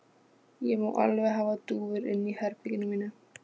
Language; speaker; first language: Icelandic; non-native, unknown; Polish